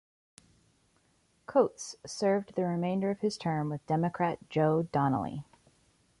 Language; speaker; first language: English; native; English